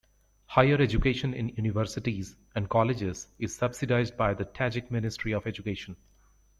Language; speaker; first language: English; native; English